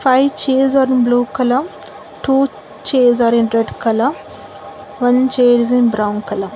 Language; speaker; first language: English; non-native, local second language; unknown